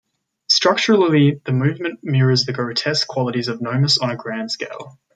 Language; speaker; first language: English; native; English